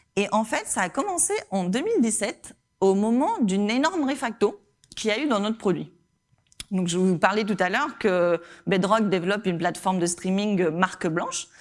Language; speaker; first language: French; non-native, fluent; Spanish